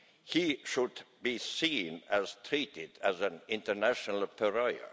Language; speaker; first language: English; non-native, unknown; Estonian